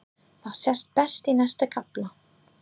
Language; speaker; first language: Icelandic; non-native, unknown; English